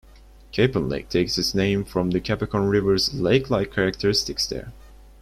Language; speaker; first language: English; non-native, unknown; Turkish